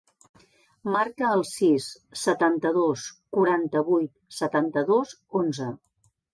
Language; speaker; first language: Catalan; native; Catalan